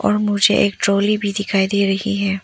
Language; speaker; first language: Hindi; non-native, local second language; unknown